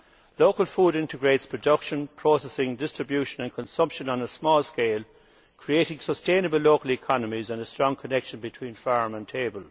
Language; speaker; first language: English; native; English